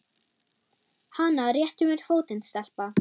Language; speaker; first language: Icelandic; non-native, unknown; German